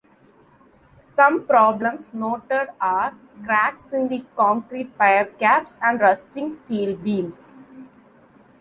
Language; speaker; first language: English; non-native, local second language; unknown